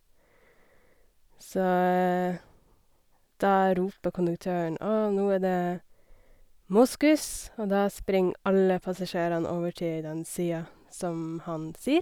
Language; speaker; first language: Norwegian; native; Norwegian